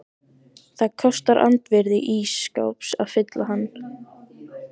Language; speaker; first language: Icelandic; native; Icelandic